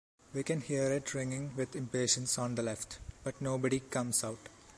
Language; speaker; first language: English; non-native, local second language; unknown